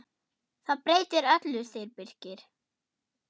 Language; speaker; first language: Icelandic; non-native, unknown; German